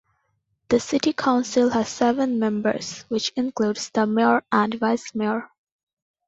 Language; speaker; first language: English; non-native, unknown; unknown